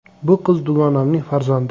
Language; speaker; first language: Uzbek; native; Uzbek